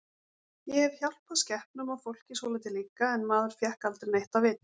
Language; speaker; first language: Icelandic; native; Icelandic